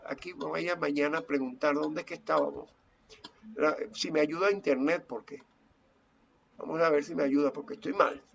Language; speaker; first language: Spanish; native; Spanish